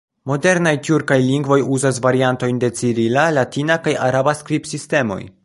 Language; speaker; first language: Esperanto; non-native, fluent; Polish